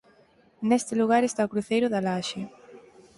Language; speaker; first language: Galician; native; Galician